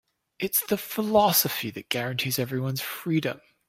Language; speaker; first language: English; native; English